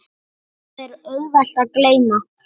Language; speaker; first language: Icelandic; native; Icelandic